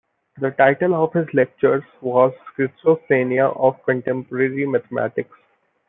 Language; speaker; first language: English; non-native, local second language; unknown